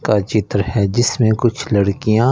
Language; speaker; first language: Hindi; non-native, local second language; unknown